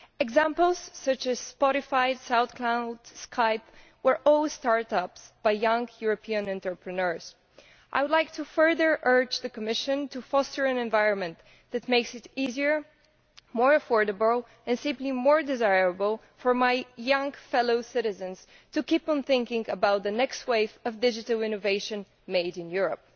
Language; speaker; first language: English; non-native, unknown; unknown